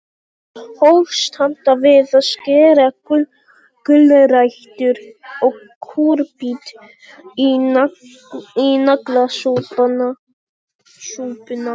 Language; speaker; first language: Icelandic; non-native, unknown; Polish